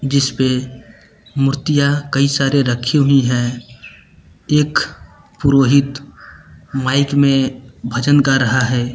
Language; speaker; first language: Hindi; native; Hindi